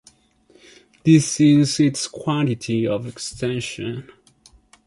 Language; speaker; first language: English; non-native, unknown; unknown